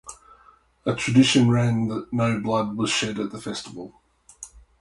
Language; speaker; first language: English; native; English